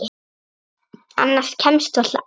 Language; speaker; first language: Icelandic; native; Icelandic